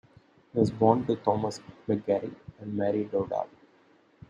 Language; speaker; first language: English; non-native, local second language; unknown